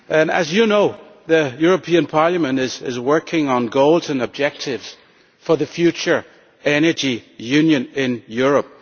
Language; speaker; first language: English; non-native, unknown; Danish